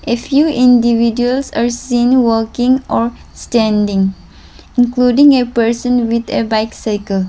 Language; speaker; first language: English; non-native, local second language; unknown